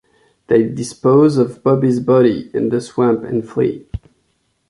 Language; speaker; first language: English; non-native, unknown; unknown